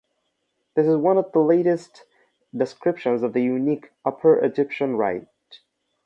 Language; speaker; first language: English; non-native, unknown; Bangla